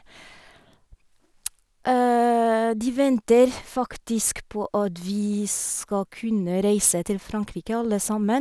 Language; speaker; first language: Norwegian; non-native, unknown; French